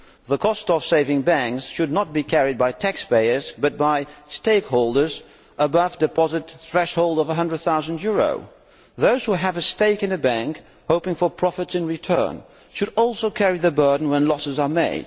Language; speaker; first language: English; non-native, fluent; Dutch